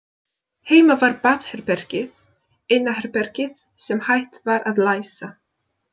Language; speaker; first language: Icelandic; non-native, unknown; Polish